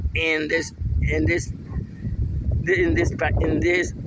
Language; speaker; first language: English; non-native, fluent; Spanish